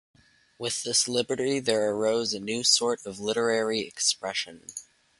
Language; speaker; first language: English; native; English